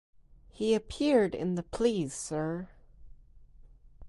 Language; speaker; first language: English; native; English